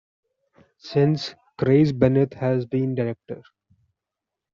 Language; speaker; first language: English; non-native, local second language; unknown